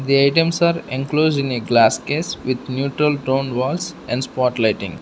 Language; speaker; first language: English; non-native, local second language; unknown